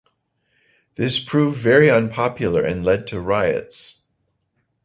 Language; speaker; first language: English; native; English